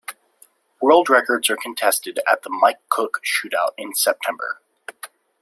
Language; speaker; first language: English; native; English